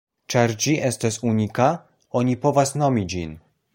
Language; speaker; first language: Esperanto; non-native, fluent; Polish